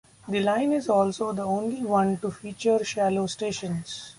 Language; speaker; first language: English; non-native, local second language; Marathi